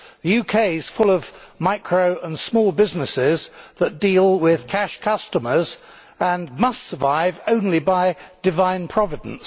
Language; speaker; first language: English; native; English